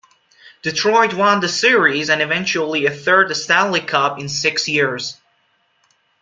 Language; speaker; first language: English; non-native, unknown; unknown